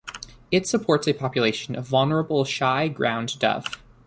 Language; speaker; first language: English; native; English